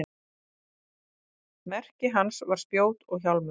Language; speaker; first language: Icelandic; native; Icelandic